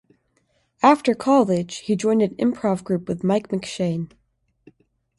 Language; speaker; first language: English; native; English